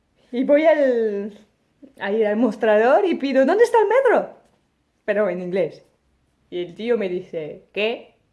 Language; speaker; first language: Spanish; non-native, fluent; French